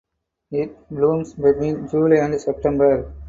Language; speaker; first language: English; non-native, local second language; Tamil